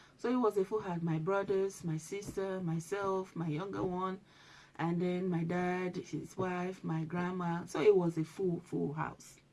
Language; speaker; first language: English; non-native, local second language; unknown